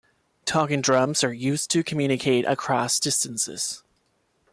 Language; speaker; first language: English; non-native, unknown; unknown